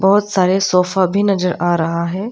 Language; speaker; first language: Hindi; non-native, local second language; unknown